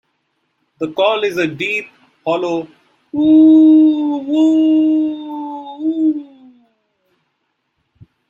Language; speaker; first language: English; non-native, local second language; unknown